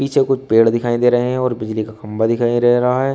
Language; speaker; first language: Hindi; native; Hindi